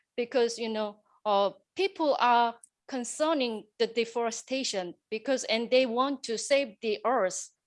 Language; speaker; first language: English; non-native, fluent; Korean